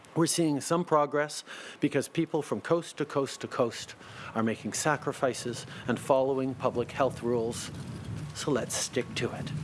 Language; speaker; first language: English; early bilingual, other home language; French